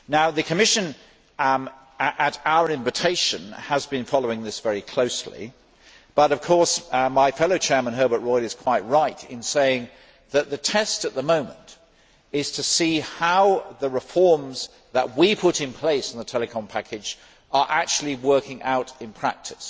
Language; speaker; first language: English; native; English